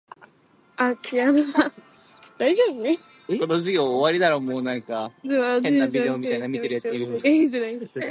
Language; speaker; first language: English; native; English